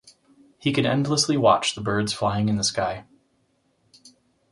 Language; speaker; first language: English; native; English